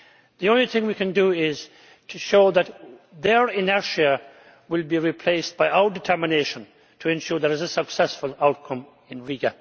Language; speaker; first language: English; native; English